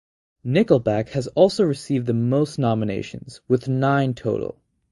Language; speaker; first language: English; native; English